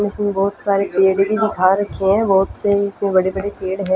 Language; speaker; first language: Hindi; non-native, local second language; Punjabi